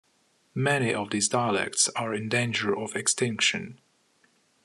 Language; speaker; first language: English; non-native, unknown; Ukrainian